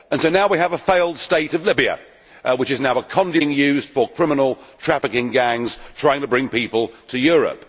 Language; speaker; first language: English; native; English